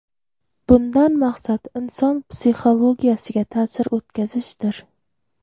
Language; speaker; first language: Uzbek; native; Uzbek